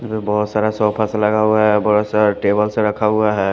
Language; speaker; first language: Hindi; non-native, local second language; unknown